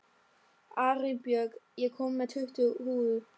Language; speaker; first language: Icelandic; non-native, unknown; German